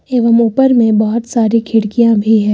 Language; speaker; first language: Hindi; native; Hindi